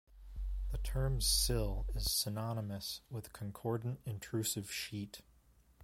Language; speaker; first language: English; native; English